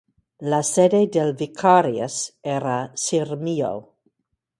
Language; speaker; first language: Italian; non-native, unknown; English